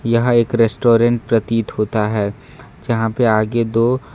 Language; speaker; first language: Hindi; non-native, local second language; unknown